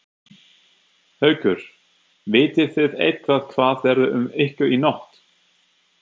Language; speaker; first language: Icelandic; non-native, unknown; German